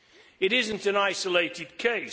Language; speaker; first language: English; native; English